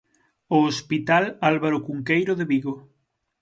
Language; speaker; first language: Galician; native; Galician